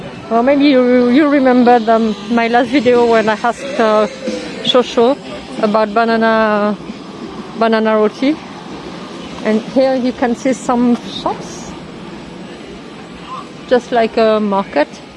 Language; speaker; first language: English; non-native, fluent; French